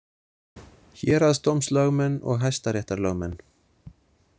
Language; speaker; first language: Icelandic; native; Icelandic